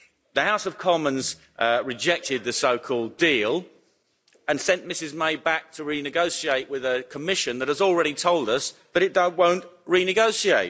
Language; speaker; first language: English; native; English